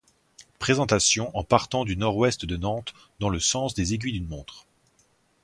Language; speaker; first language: French; native; French